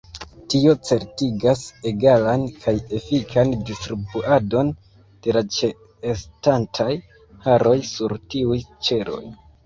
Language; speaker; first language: Esperanto; non-native, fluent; Kinyarwanda